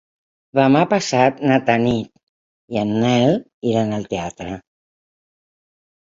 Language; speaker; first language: Catalan; non-native, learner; Spanish